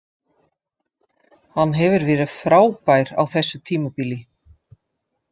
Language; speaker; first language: Icelandic; non-native, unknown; Dutch